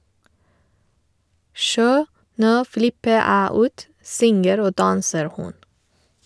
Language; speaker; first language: Norwegian; non-native, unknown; Persian